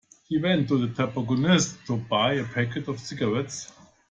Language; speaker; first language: English; non-native, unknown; German